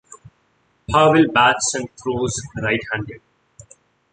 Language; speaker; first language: English; non-native, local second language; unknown